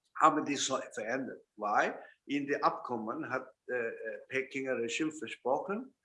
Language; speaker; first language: German; non-native, fluent; Chinese